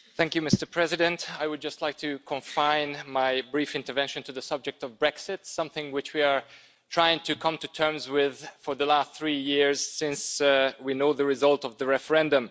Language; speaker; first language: English; non-native, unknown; Hungarian